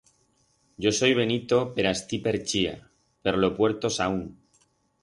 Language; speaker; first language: Aragonese; non-native, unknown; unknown